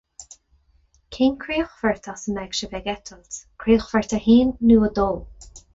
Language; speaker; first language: Irish; non-native, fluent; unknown